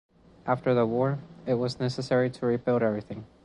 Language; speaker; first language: English; non-native, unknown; Spanish